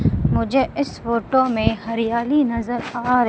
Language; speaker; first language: Hindi; native; Hindi